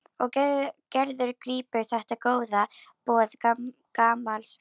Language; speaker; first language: Icelandic; native; Icelandic